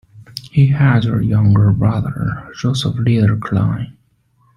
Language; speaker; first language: English; non-native, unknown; Chinese